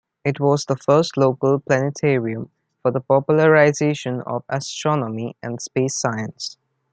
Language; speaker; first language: English; non-native, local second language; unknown